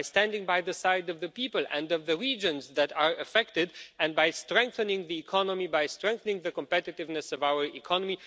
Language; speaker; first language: English; non-native, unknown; Romanian